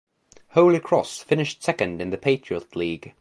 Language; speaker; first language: English; native; English